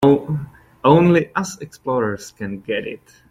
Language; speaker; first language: English; non-native, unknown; Czech